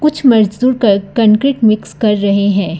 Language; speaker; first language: Hindi; non-native, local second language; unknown